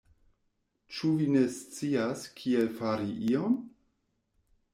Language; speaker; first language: Esperanto; non-native, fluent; German